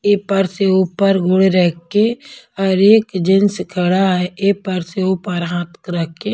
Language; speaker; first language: Hindi; non-native, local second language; Punjabi